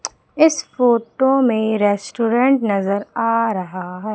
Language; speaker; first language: Hindi; native; Hindi